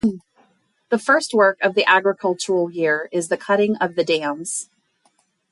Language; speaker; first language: English; native; English